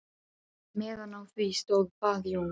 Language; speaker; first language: Icelandic; non-native, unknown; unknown